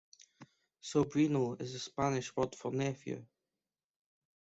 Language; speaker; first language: English; native; English